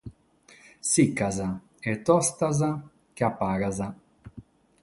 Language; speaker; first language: Sardinian; non-native, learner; Catalan